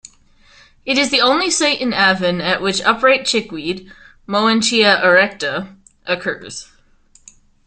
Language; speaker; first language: English; native; English